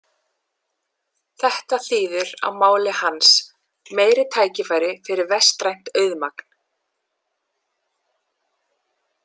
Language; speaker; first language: Icelandic; non-native, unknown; English